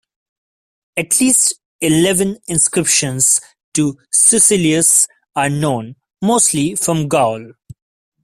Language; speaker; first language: English; non-native, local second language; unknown